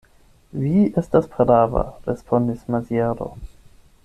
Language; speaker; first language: Esperanto; non-native, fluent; German